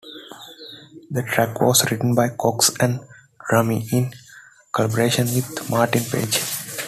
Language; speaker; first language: English; non-native, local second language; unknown